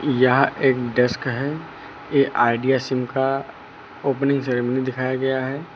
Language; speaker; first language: Hindi; native; Hindi